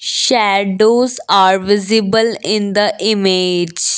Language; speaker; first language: English; non-native, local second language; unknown